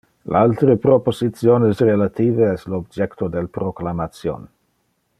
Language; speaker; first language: Interlingua; non-native, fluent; Dutch